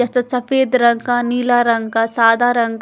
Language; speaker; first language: Hindi; non-native, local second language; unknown